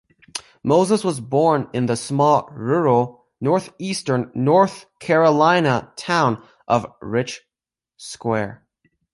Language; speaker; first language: English; native; English